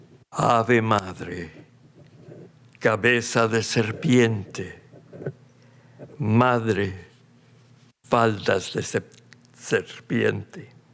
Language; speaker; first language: Spanish; early bilingual, heritage; Spanish